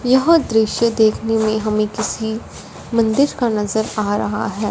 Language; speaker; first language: Hindi; non-native, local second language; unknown